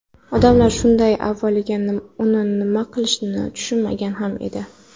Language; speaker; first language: Uzbek; non-native, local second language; Kara-Kalpak